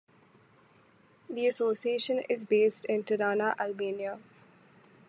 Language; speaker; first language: English; non-native, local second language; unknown